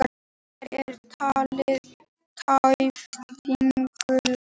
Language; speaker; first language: Icelandic; native; Icelandic